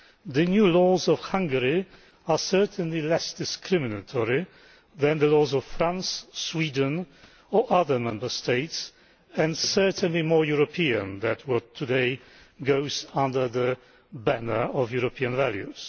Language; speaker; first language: English; non-native, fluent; Polish